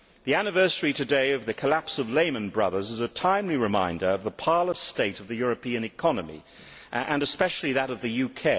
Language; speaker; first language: English; native; English